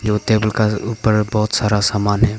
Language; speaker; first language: Hindi; non-native, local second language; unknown